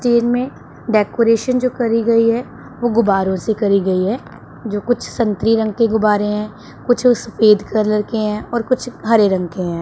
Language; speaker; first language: Hindi; non-native, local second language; Punjabi